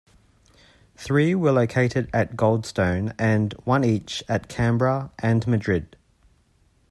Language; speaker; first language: English; native; English